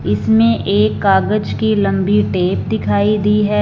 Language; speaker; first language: Hindi; non-native, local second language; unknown